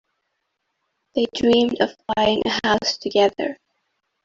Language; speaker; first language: English; non-native, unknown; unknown